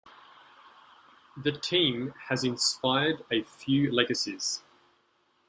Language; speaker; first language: English; native; English